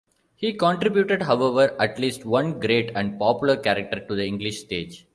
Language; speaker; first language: English; non-native, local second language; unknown